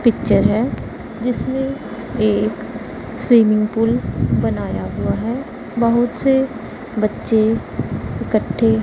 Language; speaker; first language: Hindi; non-native, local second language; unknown